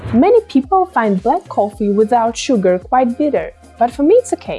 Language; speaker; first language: English; non-native, fluent; Russian